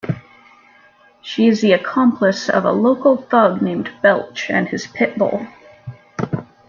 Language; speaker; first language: English; native; English